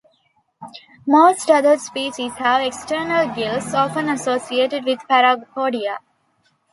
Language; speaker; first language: English; non-native, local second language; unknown